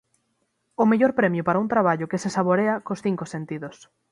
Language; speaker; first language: Galician; native; Galician